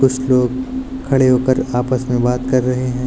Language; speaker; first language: Hindi; native; Hindi